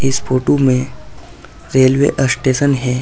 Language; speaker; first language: Hindi; native; Hindi